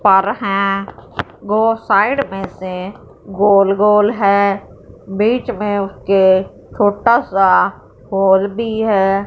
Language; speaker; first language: Hindi; non-native, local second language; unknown